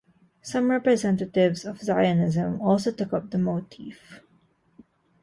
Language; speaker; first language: English; non-native, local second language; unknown